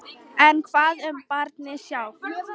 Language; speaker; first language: Icelandic; non-native, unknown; Polish